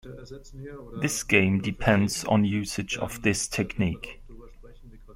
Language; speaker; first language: English; non-native, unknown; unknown